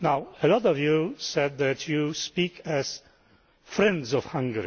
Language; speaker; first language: English; non-native, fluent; Polish